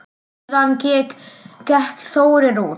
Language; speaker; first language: Icelandic; non-native, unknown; Slovak